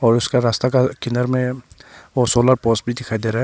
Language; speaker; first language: Hindi; non-native, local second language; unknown